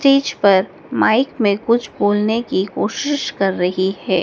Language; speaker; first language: Hindi; native; Hindi